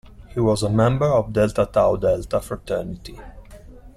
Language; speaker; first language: English; non-native, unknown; Italian